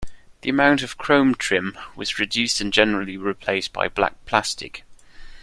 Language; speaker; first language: English; non-native, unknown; German